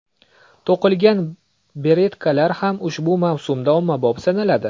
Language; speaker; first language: Uzbek; native; Uzbek